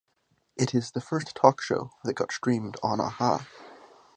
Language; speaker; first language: English; native; English